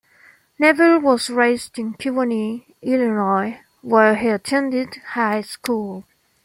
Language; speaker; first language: English; non-native, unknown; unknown